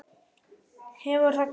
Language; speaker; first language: Icelandic; native; Icelandic